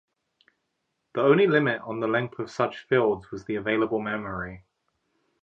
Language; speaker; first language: English; native; English